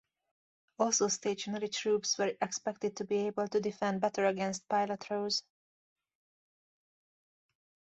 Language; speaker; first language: English; native; English